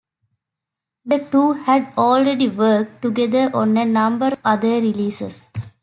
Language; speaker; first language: English; native; English